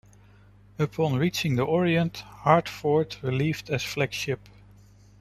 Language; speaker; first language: English; non-native, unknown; Dutch